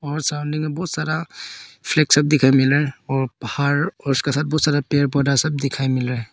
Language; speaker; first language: Hindi; early bilingual, other home language; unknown